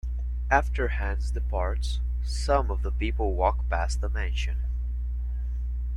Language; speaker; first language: English; native; English